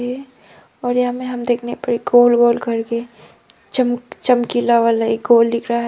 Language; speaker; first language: Hindi; non-native, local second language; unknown